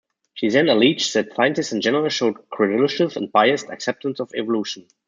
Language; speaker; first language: English; non-native, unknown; German